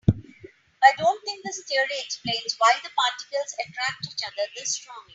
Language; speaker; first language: English; non-native, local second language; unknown